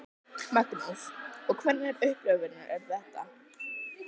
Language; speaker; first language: Icelandic; native; Icelandic